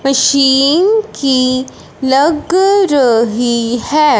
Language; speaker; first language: Hindi; non-native, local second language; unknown